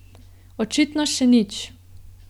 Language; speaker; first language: Slovenian; native; Slovenian